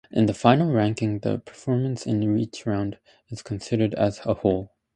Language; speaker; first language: English; native; English